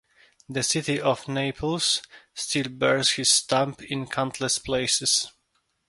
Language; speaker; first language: English; non-native, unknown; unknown